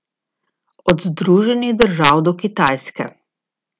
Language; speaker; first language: Slovenian; native; Slovenian